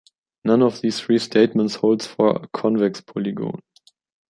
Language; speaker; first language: English; non-native, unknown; German